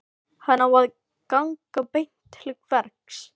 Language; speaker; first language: Icelandic; non-native, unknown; Filipino